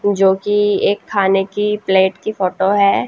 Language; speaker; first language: Hindi; native; Hindi